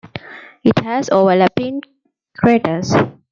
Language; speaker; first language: English; non-native, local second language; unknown